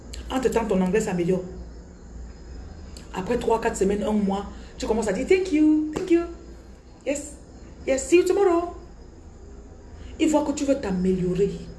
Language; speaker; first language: French; non-native, local second language; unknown